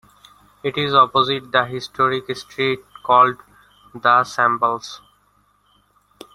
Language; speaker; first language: English; non-native, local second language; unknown